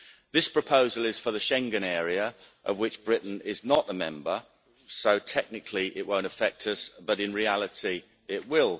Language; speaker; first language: English; native; English